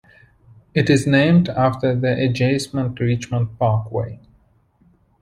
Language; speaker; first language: English; non-native, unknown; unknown